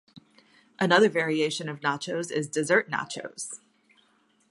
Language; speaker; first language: English; native; English